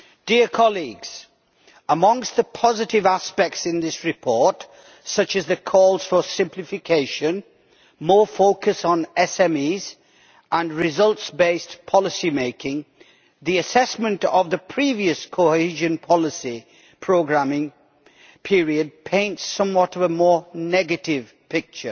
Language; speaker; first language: English; native; English